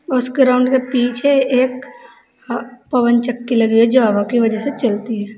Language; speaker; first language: Hindi; native; Hindi